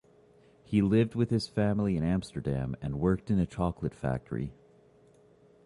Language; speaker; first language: English; native; English